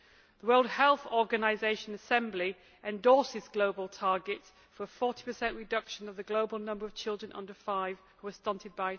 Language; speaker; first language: English; native; English